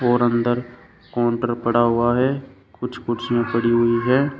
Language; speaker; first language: Hindi; native; Hindi